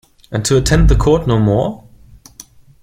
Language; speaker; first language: English; non-native, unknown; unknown